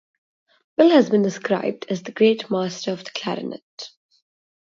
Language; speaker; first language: English; non-native, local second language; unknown